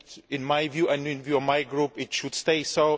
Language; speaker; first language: English; non-native, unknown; Greek